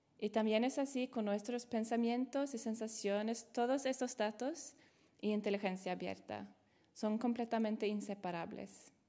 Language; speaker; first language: Spanish; non-native, fluent; Swedish